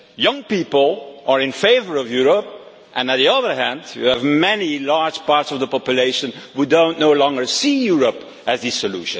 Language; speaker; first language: English; non-native, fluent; Dutch